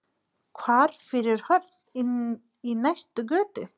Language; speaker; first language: Icelandic; non-native, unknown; Nepali